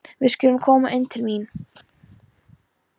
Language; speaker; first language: Icelandic; non-native, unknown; Polish